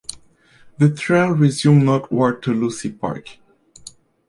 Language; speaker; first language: English; native; English